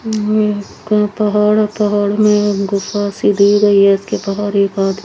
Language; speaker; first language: Hindi; native; Hindi